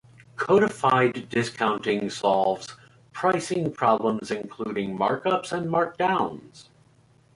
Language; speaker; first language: English; native; English